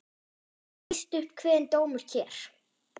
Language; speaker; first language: Icelandic; non-native, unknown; German